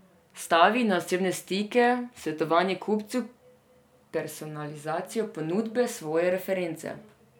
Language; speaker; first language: Slovenian; non-native, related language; Serbian